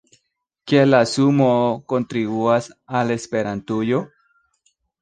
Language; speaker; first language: Esperanto; non-native, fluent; Spanish